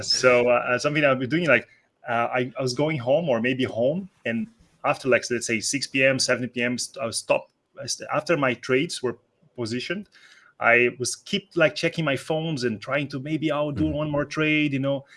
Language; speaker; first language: English; non-native, fluent; Portuguese